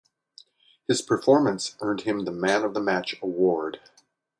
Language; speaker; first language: English; native; English